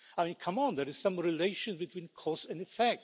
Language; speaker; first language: English; non-native, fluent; Polish